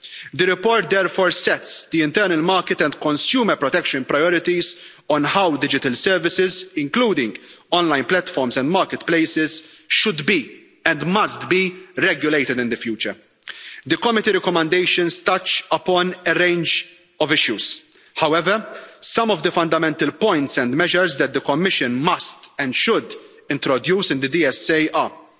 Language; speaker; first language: English; non-native, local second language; Maltese